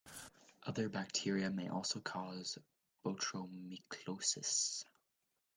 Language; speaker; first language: English; native; English